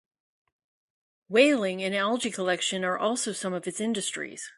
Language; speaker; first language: English; native; English